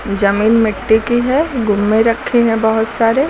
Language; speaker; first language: Hindi; native; Hindi